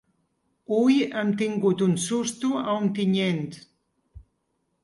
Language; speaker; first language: Catalan; native; Catalan